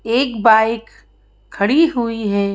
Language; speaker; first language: Hindi; native; Hindi